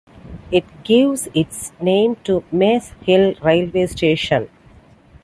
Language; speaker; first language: English; non-native, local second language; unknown